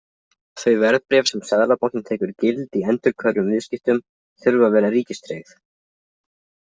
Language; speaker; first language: Icelandic; native; Icelandic